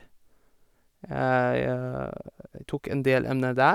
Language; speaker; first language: Norwegian; non-native, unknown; Persian